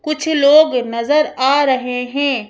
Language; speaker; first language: Hindi; native; Hindi